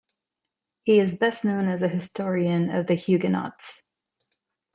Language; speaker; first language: English; non-native, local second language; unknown